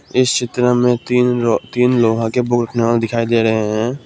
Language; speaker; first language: Hindi; non-native, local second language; Assamese